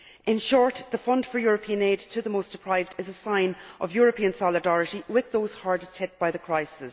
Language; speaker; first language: English; native; English